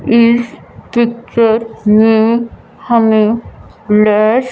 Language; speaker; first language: Hindi; non-native, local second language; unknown